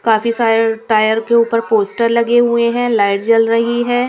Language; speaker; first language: Hindi; non-native, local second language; Punjabi